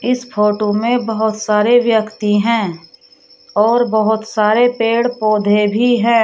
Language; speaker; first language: Hindi; native; Hindi